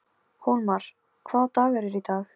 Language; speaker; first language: Icelandic; non-native, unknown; Polish